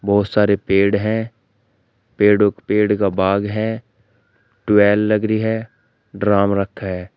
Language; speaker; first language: Hindi; native; Hindi